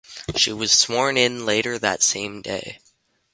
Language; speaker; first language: English; native; English